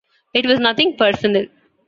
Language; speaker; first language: English; non-native, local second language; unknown